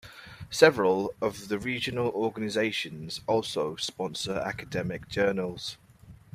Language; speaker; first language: English; native; English